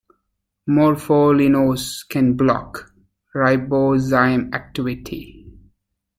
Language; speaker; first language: English; native; English